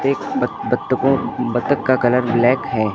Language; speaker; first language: Hindi; native; Hindi